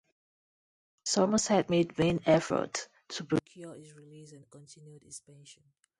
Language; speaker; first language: English; non-native, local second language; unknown